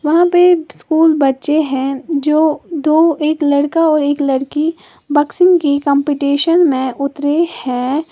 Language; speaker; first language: Hindi; native; Hindi